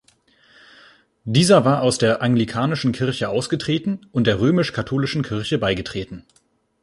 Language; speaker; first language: German; native; German